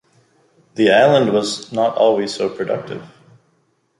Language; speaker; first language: English; native; English